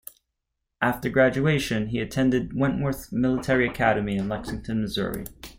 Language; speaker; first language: English; native; English